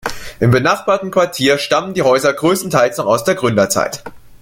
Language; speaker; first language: German; native; German